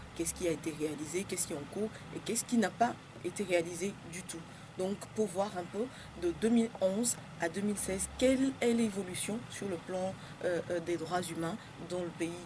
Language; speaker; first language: French; non-native, local second language; Ewe